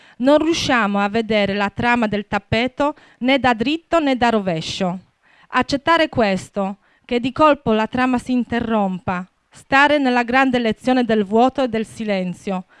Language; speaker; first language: Italian; non-native, fluent; Polish